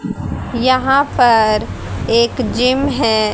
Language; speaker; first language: Hindi; native; Hindi